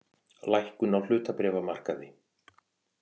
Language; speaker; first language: Icelandic; native; Icelandic